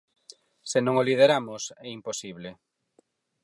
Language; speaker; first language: Galician; non-native, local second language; Spanish